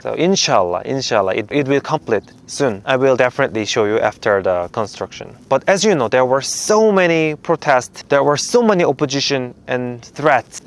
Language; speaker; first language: English; non-native, fluent; Korean